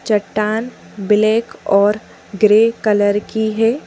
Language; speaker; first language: Hindi; native; Hindi